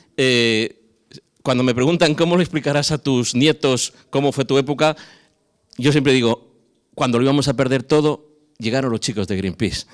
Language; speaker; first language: Spanish; non-native, related language; Italian